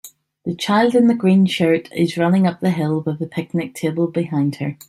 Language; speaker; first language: English; native; English